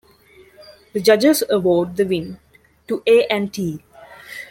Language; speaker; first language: English; non-native, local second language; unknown